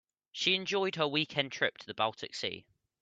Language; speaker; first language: English; native; English